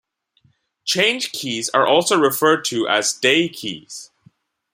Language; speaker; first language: English; non-native, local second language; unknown